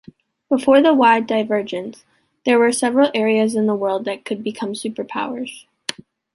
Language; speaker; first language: English; native; English